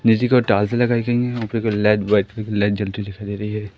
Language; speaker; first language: Hindi; native; Hindi